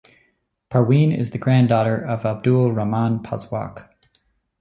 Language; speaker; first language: English; native; English